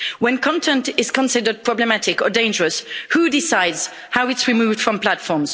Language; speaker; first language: English; non-native, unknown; French